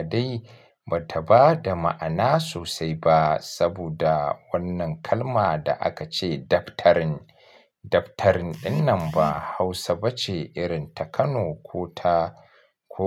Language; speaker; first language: Hausa; native; Hausa